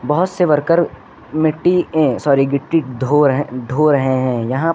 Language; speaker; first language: Hindi; native; Hindi